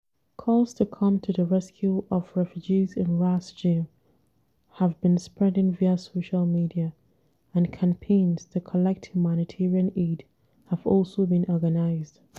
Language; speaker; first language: English; non-native, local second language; Hausa